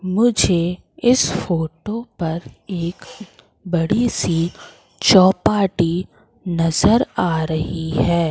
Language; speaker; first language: Hindi; native; Hindi